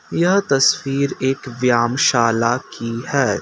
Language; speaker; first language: Hindi; non-native, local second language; Assamese